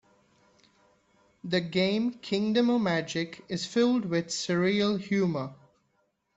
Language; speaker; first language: English; non-native, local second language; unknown